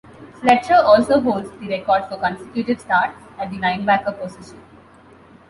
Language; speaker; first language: English; non-native, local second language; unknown